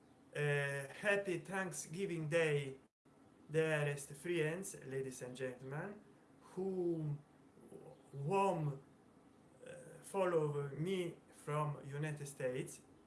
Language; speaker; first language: English; non-native, learner; Italian